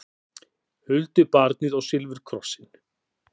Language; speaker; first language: Icelandic; native; Icelandic